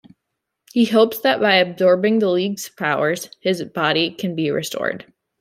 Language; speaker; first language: English; native; English